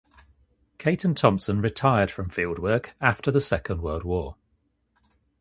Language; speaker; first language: English; native; English